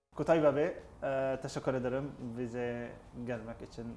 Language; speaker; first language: Turkish; non-native, learner; Arabic